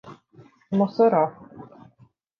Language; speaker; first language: Portuguese; native; Portuguese